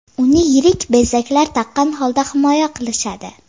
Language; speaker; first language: Uzbek; native; Uzbek